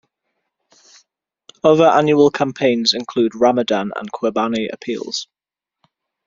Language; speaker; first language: English; native; English